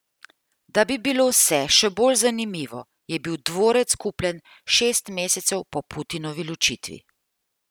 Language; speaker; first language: Slovenian; native; Slovenian